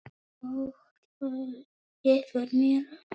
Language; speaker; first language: Icelandic; non-native, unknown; Polish